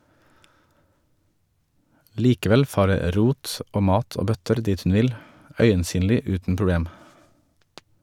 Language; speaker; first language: Norwegian; native; Norwegian